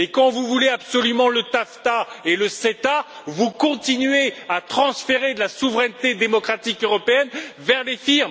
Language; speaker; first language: French; native; French